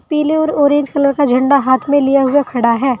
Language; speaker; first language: Hindi; native; Hindi